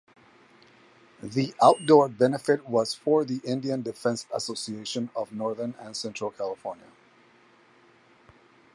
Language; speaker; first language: English; native; English